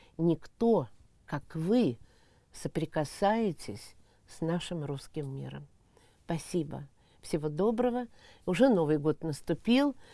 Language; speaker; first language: Russian; native; Russian